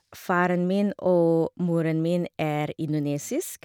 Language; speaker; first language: Norwegian; non-native, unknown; Indonesian